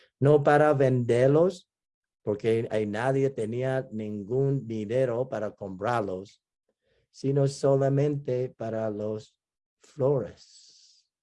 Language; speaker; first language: Spanish; non-native, fluent; Vietnamese